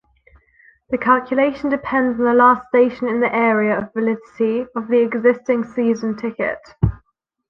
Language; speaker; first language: English; non-native, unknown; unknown